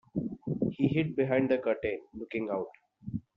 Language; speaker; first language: English; non-native, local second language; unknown